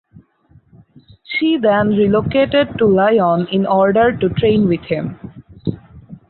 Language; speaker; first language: English; non-native, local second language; Bangla